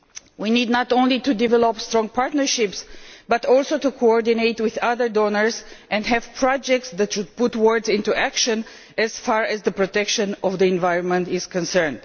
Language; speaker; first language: English; non-native, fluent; Romanian